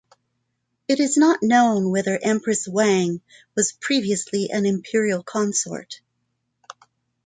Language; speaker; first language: English; non-native, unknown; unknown